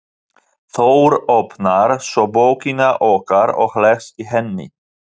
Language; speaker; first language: Icelandic; non-native, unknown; Polish